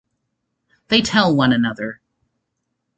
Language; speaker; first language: English; native; English